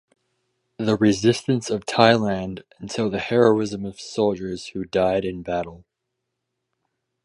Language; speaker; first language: English; native; English